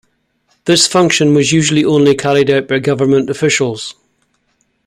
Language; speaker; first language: English; native; English